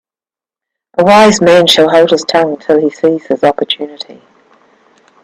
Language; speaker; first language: English; native; English